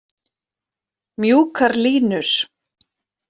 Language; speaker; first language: Icelandic; native; Icelandic